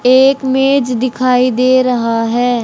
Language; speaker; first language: Hindi; native; Hindi